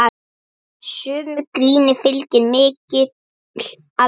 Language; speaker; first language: Icelandic; native; Icelandic